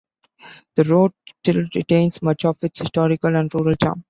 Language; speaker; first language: English; non-native, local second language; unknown